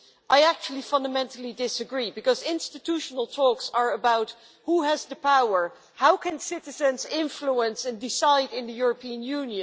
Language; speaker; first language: English; non-native, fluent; Dutch